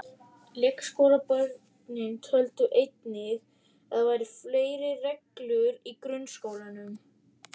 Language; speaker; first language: Icelandic; native; Icelandic